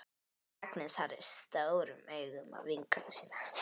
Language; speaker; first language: Icelandic; native; Icelandic